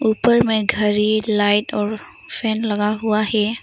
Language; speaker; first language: Hindi; non-native, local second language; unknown